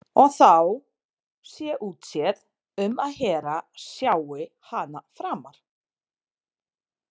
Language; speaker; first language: Icelandic; non-native, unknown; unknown